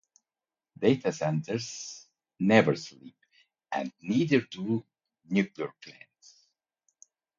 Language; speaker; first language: English; non-native, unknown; Turkish